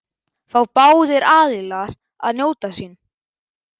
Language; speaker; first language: Icelandic; native; Icelandic